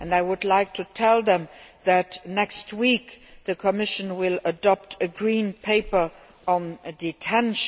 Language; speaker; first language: English; non-native, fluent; Luxembourgish